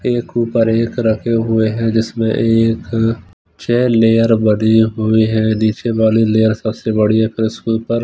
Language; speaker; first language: Hindi; non-native, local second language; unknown